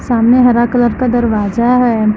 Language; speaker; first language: Hindi; native; Hindi